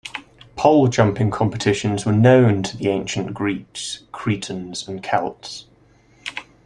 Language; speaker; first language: English; native; English